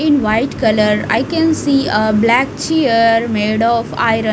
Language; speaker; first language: English; non-native, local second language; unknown